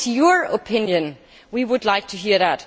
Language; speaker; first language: English; non-native, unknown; German